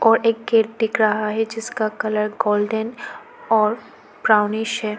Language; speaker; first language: Hindi; early bilingual, other home language; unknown